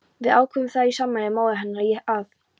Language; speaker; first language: Icelandic; non-native, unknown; Polish